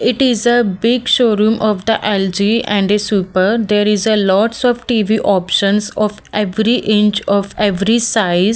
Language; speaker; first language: English; non-native, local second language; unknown